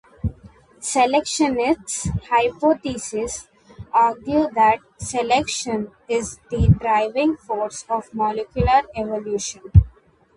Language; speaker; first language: English; non-native, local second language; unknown